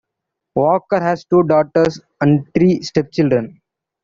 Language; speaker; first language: English; non-native, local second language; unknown